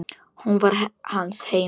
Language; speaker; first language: Icelandic; non-native, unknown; Polish